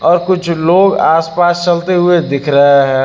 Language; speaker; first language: Hindi; native; Hindi